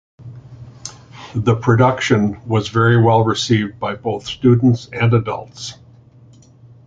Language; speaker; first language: English; native; English